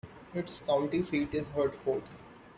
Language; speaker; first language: English; non-native, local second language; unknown